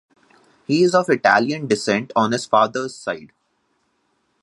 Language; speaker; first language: English; non-native, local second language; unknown